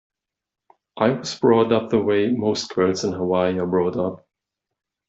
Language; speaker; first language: English; non-native, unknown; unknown